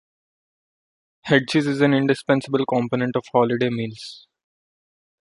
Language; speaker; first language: English; non-native, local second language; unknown